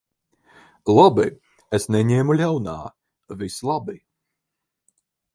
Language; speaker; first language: Latvian; non-native, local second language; Russian